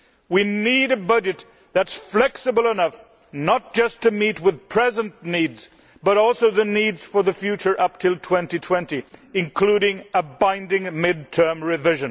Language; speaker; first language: English; non-native, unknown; Swedish